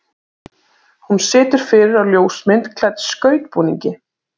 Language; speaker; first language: Icelandic; native; Icelandic